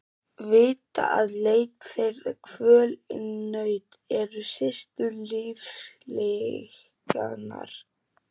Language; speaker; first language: Icelandic; non-native, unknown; German